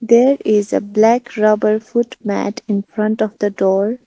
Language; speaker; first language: English; non-native, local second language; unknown